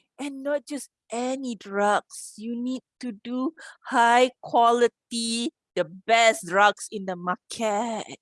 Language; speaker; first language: English; non-native, local second language; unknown